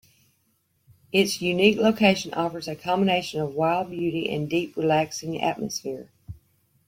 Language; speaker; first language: English; native; English